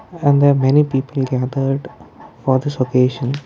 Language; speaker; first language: English; non-native, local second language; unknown